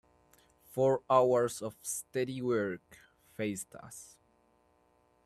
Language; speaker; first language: English; native; English